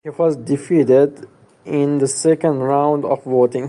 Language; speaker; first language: English; non-native, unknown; Persian